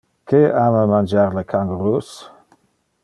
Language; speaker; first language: Interlingua; non-native, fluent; Dutch